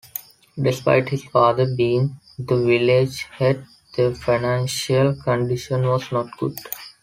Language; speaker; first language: English; non-native, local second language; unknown